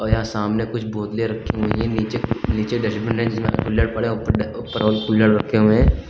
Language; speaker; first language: Hindi; native; Hindi